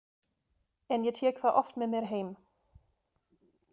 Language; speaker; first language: Icelandic; non-native, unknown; German